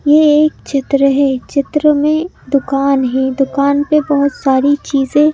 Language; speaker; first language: Hindi; native; Hindi